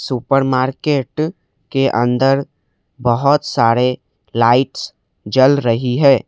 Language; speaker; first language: Hindi; non-native, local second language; Assamese